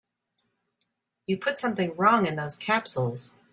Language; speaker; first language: English; native; English